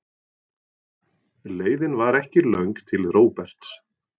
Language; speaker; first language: Icelandic; non-native, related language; Norwegian